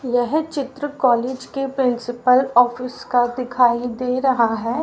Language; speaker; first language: Hindi; native; Hindi